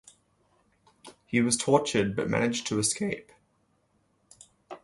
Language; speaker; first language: English; native; English